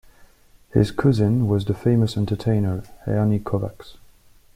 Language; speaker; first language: English; non-native, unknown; French